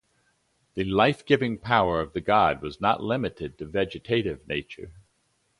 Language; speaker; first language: English; native; English